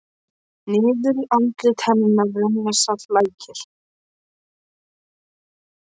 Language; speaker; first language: Icelandic; non-native, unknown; Polish